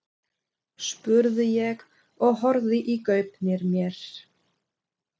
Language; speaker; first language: Icelandic; non-native, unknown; German